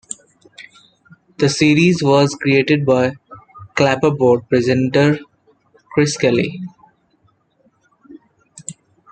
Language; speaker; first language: English; non-native, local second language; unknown